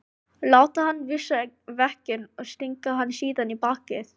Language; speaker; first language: Icelandic; non-native, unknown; Filipino